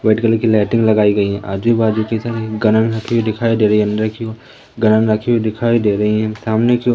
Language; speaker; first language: Hindi; native; Hindi